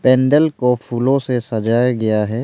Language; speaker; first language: Hindi; non-native, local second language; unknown